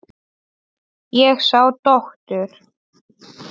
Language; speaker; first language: Icelandic; non-native, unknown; Polish